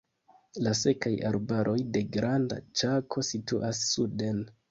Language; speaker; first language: Esperanto; non-native, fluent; Kinyarwanda